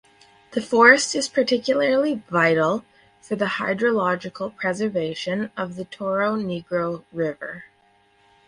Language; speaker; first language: English; native; English